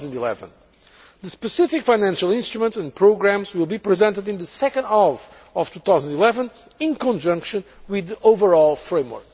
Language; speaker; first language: English; non-native, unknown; Portuguese